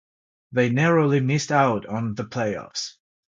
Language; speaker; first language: English; non-native, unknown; Georgian